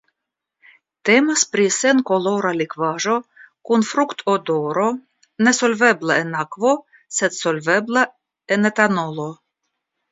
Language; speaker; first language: Esperanto; non-native, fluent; Russian